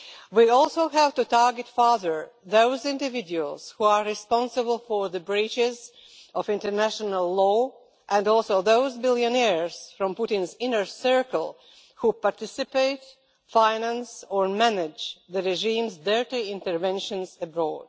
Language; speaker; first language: English; non-native, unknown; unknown